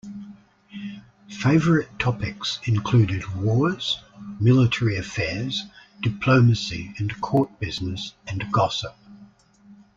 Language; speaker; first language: English; native; English